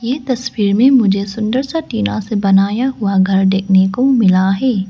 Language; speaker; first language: Hindi; non-native, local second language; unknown